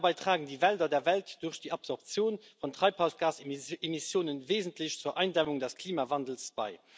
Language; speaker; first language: German; non-native, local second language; Luxembourgish